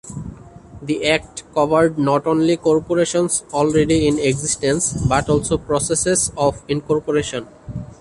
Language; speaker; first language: English; non-native, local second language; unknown